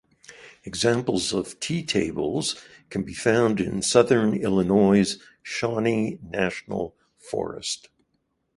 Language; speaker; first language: English; native; English